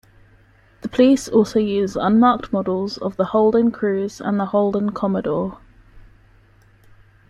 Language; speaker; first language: English; native; English